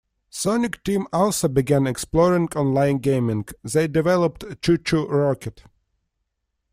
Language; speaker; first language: English; non-native, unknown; Russian